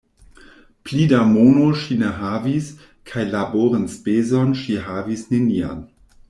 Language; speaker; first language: Esperanto; non-native, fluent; German